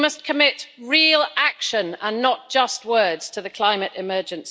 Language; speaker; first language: English; native; English